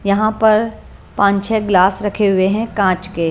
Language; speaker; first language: Hindi; non-native, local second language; Punjabi